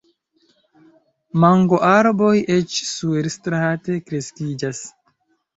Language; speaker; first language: Esperanto; non-native, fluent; Chinese